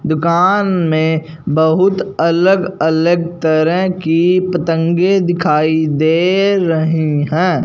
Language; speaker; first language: Hindi; non-native, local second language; Punjabi